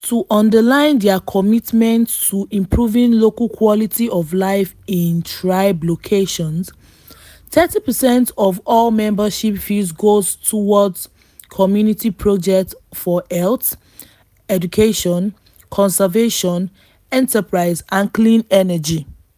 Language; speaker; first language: English; non-native, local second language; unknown